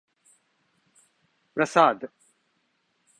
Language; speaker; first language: English; non-native, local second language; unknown